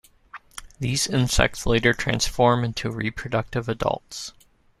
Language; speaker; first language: English; native; English